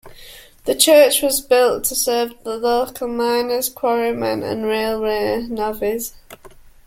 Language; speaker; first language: English; native; English